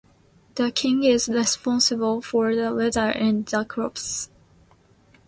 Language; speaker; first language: English; non-native, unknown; Japanese